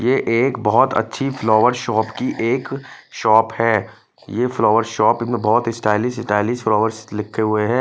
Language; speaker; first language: Hindi; non-native, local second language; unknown